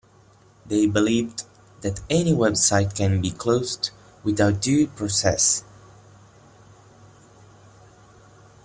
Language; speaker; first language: English; non-native, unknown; Italian